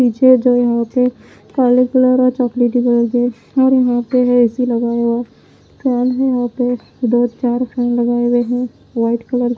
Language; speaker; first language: Hindi; non-native, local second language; Punjabi